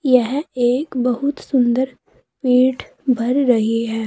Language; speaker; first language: Hindi; native; Hindi